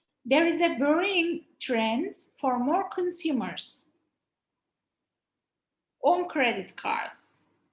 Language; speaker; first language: English; non-native, fluent; Turkish